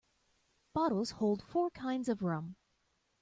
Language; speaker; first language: English; native; English